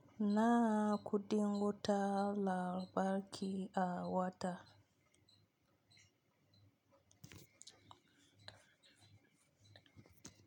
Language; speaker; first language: Hausa; native; Hausa